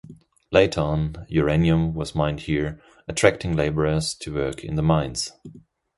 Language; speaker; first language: English; non-native, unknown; German